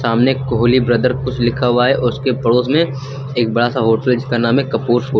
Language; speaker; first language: Hindi; native; Hindi